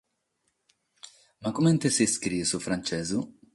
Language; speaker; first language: Sardinian; non-native, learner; Catalan